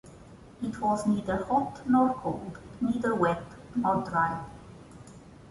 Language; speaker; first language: English; non-native, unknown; Portuguese